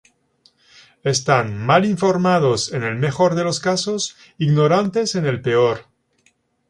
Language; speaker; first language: Spanish; non-native, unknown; French